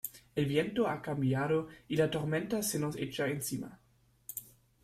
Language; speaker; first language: Spanish; non-native, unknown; German